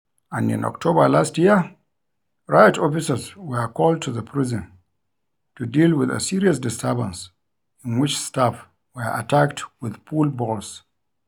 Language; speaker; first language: English; non-native, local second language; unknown